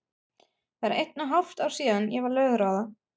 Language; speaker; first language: Icelandic; non-native, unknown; German